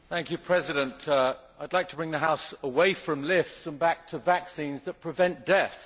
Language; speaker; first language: English; native; English